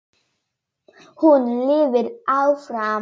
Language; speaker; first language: Icelandic; non-native, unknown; Polish